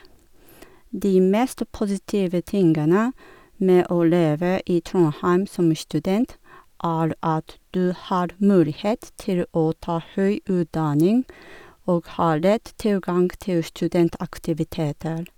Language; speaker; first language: Norwegian; non-native, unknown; Japanese